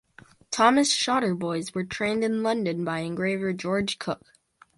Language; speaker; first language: English; native; English